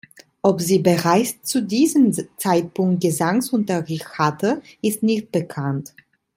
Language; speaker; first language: German; non-native, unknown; Italian